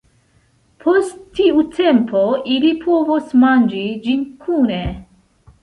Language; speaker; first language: Esperanto; non-native, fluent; Central Kurdish